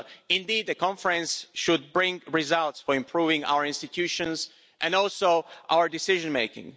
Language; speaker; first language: English; non-native, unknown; Slovak